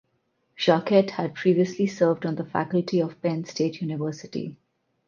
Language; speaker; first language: English; non-native, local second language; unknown